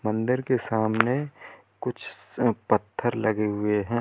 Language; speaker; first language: Hindi; native; Hindi